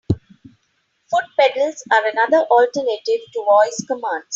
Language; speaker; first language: English; non-native, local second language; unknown